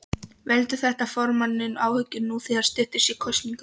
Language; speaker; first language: Icelandic; non-native, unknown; Polish